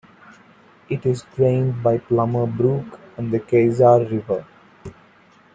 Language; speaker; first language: English; non-native, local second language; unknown